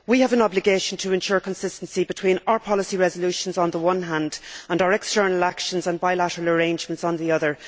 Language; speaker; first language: English; native; English